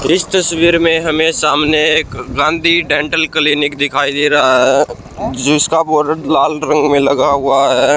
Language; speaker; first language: Hindi; native; Hindi